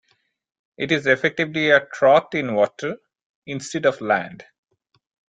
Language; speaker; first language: English; non-native, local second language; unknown